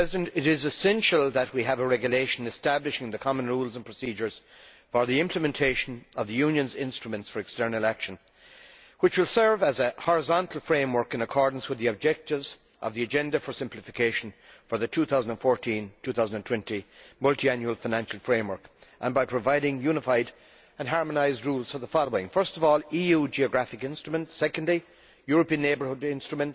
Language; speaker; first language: English; native; English